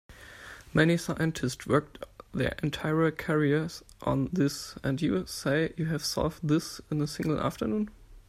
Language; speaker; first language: English; non-native, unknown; German